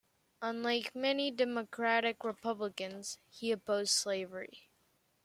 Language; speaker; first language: English; native; English